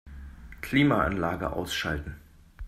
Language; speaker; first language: German; native; German